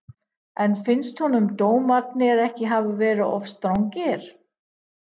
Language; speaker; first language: Icelandic; non-native, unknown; English